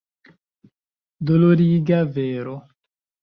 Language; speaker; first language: Esperanto; non-native, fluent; Chinese